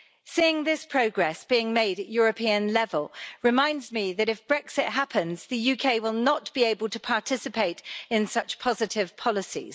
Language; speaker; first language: English; native; English